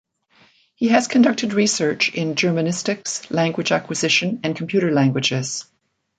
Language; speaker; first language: English; native; English